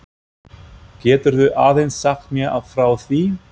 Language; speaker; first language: Icelandic; non-native, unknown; German